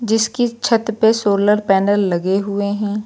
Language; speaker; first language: Hindi; native; Hindi